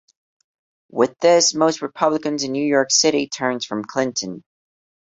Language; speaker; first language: English; non-native, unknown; Portuguese